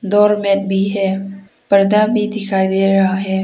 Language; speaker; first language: Hindi; non-native, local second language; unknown